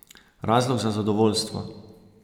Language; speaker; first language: Slovenian; native; Slovenian